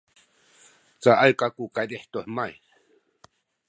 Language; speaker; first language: Sakizaya; native; Sakizaya